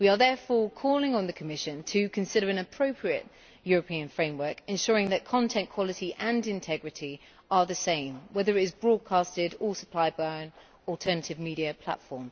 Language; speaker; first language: English; native; English